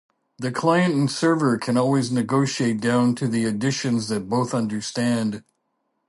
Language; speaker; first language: English; native; English